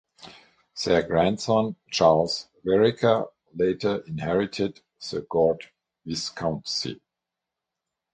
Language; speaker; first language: English; non-native, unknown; German